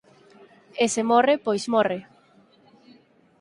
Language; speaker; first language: Galician; native; Galician